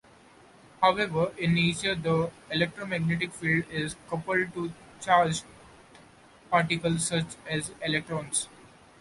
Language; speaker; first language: English; non-native, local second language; Marathi